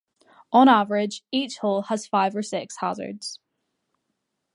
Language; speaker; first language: English; native; English